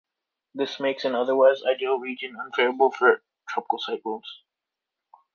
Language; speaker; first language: English; native; English